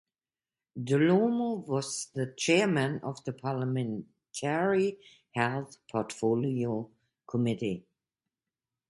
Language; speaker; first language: English; non-native, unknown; German